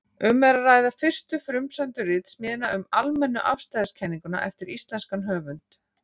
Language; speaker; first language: Icelandic; native; Icelandic